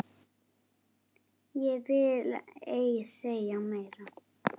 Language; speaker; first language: Icelandic; native; Icelandic